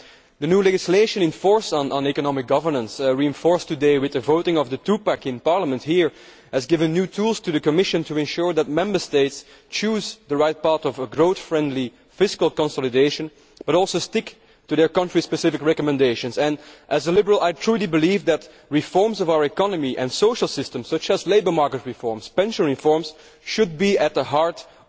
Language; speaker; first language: English; non-native, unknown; Dutch